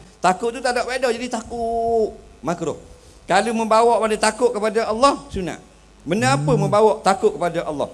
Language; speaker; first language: Malay; native; Malay